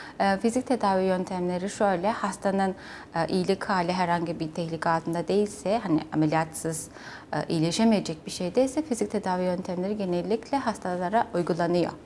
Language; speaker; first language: Turkish; non-native, fluent; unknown